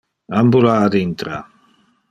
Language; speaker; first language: Interlingua; non-native, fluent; Dutch